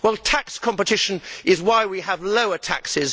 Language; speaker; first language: English; native; English